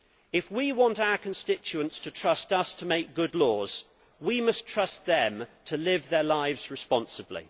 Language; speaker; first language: English; native; English